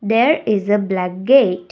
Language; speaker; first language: English; non-native, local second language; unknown